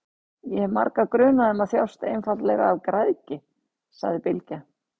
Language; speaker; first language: Icelandic; native; Icelandic